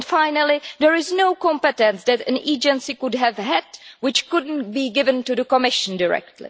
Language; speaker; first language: English; non-native, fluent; Czech